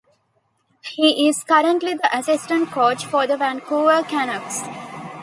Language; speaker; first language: English; non-native, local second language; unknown